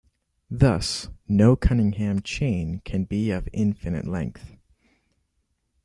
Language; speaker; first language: English; native; English